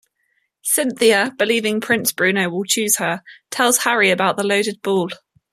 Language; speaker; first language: English; native; English